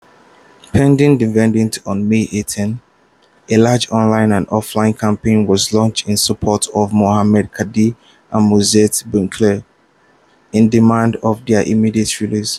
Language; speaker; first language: English; non-native, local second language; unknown